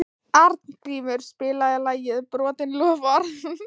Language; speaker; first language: Icelandic; non-native, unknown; Thai